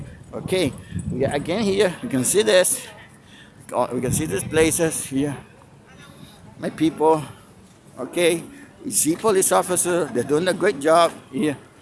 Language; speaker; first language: English; non-native, fluent; Spanish